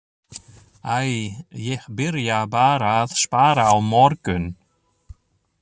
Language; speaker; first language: Icelandic; non-native, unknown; German